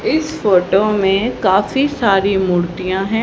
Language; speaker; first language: Hindi; native; Hindi